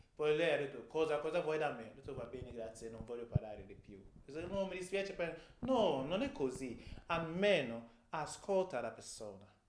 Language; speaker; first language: Italian; non-native, fluent; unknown